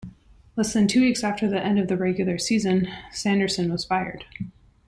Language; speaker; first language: English; native; English